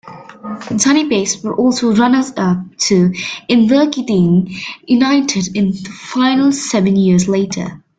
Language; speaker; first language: English; native; English